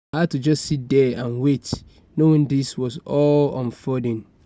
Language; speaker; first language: English; non-native, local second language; Yoruba